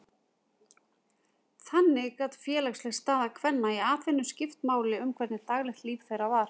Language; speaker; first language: Icelandic; native; Icelandic